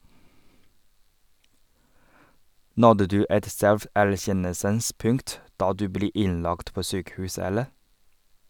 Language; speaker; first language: Norwegian; non-native, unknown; Chinese